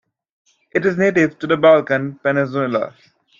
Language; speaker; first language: English; native; English